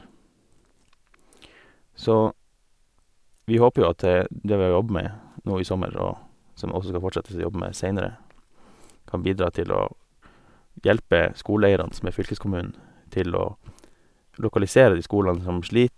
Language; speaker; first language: Norwegian; native; Norwegian